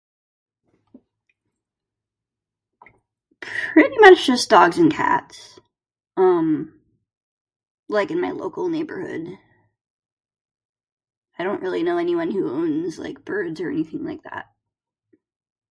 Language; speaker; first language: English; native; English